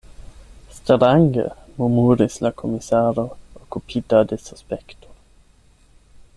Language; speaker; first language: Esperanto; non-native, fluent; German